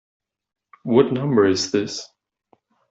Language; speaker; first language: English; non-native, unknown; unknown